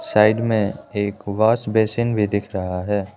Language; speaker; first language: Hindi; non-native, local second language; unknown